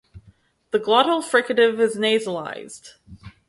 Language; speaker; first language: English; native; English